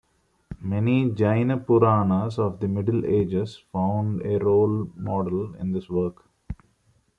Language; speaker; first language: English; non-native, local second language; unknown